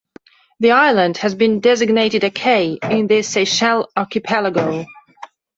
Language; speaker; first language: English; non-native, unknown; Belarusian